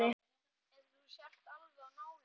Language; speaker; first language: Icelandic; native; Icelandic